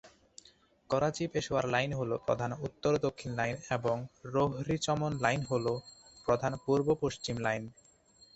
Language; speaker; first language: Bangla; non-native, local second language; Chittagonian